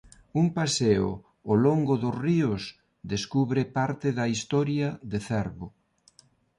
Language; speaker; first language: Galician; non-native, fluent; Spanish